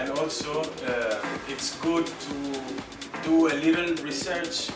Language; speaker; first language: English; non-native, fluent; Italian